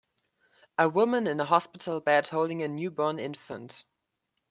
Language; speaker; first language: English; native; English